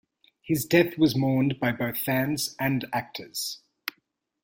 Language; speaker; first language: English; native; English